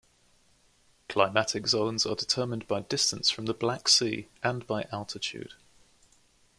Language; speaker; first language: English; native; English